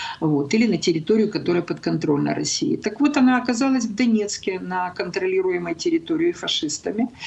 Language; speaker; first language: Russian; non-native, local second language; Ukrainian